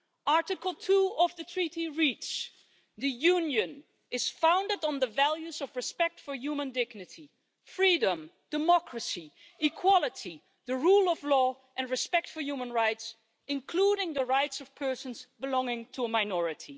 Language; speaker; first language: English; non-native, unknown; Dutch